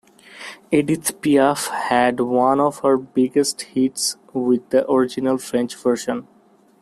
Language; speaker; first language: English; non-native, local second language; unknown